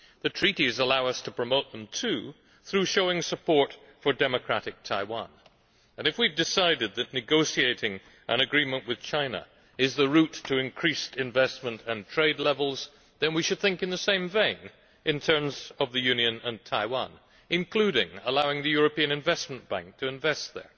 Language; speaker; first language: English; native; English